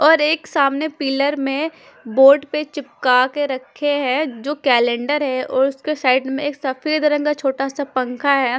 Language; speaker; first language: Hindi; non-native, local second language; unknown